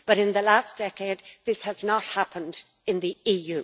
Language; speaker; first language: English; native; English